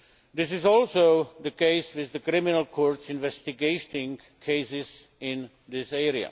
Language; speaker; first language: English; non-native, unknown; Czech